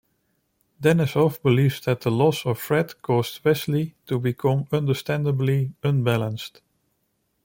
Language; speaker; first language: English; non-native, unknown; Dutch